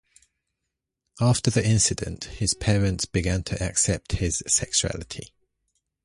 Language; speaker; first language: English; native; English